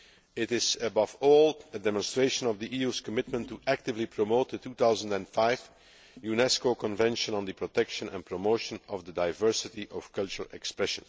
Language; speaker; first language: English; non-native, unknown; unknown